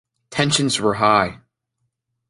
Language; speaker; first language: English; native; English